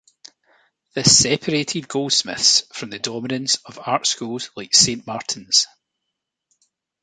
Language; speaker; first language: English; native; English